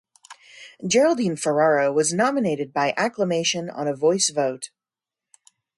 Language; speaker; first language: English; native; English